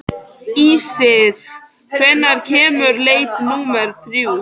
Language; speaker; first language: Icelandic; native; Icelandic